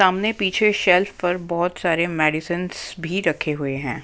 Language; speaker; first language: Hindi; non-native, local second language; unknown